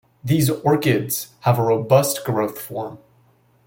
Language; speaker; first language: English; native; English